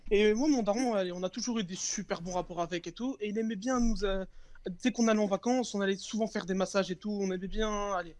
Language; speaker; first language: French; early bilingual, other home language; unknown